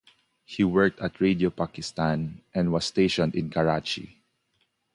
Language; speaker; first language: English; non-native, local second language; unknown